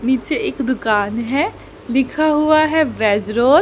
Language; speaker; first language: Hindi; native; Hindi